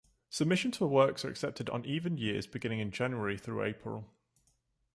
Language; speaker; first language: English; native; English